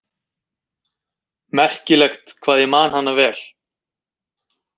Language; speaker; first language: Icelandic; native; Icelandic